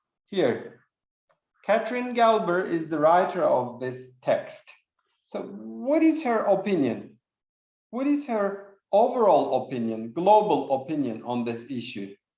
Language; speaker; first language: English; non-native, fluent; Turkish